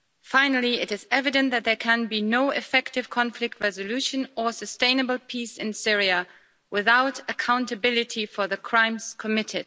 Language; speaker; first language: English; native; English